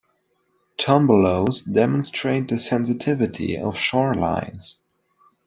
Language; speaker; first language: English; non-native, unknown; German